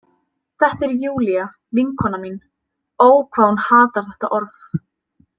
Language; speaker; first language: Icelandic; native; Icelandic